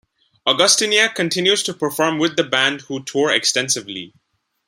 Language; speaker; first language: English; non-native, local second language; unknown